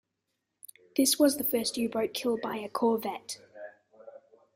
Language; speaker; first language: English; native; English